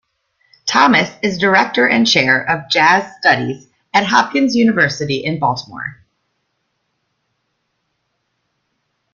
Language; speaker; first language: English; native; English